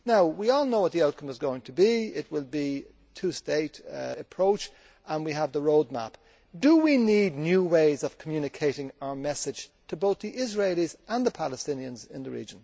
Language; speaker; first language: English; native; English